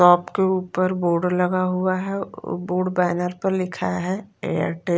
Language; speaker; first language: Hindi; non-native, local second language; Punjabi